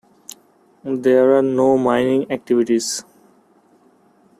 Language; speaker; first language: English; non-native, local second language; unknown